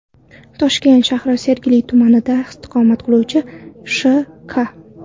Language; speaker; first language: Uzbek; non-native, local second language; Kara-Kalpak